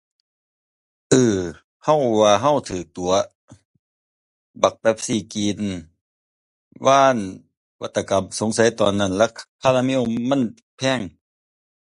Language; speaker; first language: Thai; non-native, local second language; Northeastern Thai